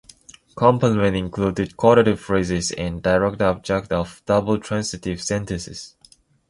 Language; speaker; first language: English; non-native, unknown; Chinese